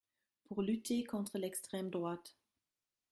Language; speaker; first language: French; non-native, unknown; German